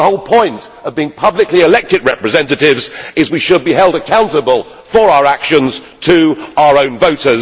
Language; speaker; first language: English; native; English